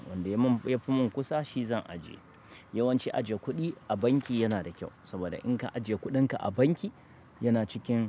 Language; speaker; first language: Hausa; native; Hausa